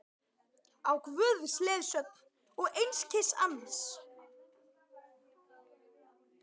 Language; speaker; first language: Icelandic; native; Icelandic